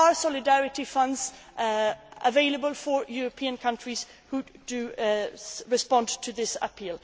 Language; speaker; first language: English; non-native, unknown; Swedish